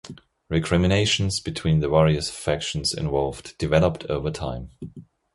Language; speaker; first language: English; non-native, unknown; German